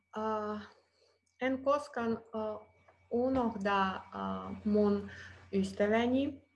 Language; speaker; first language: Finnish; non-native, learner; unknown